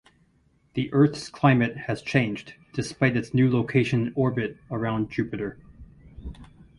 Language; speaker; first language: English; native; English